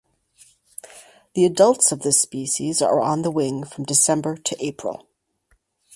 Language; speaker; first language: English; native; English